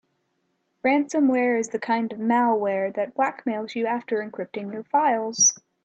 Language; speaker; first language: English; native; English